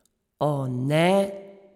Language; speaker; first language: Slovenian; native; Slovenian